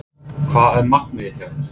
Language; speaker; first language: Icelandic; non-native, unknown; English